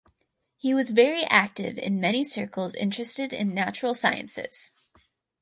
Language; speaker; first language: English; native; English